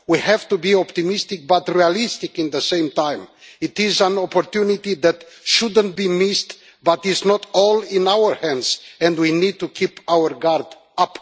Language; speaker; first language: English; non-native, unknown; Romanian